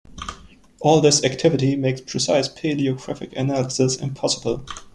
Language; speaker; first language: English; non-native, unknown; German